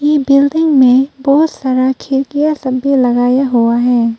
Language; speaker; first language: Hindi; non-native, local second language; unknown